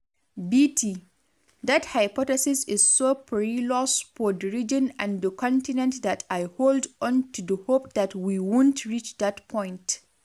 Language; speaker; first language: English; non-native, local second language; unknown